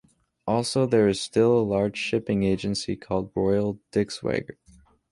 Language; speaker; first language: English; native; English